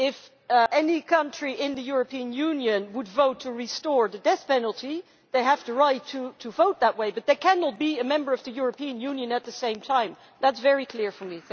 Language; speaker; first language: English; non-native, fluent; Dutch